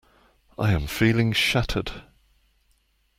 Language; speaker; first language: English; native; English